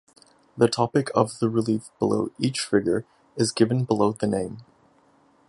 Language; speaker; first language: English; native; English